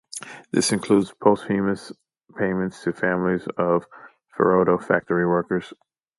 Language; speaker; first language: English; native; English